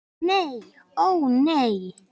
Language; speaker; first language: Icelandic; native; Icelandic